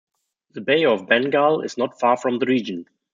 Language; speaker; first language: English; non-native, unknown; German